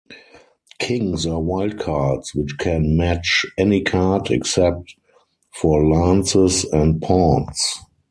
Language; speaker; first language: English; non-native, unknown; German